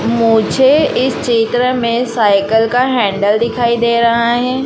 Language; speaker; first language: Hindi; native; Hindi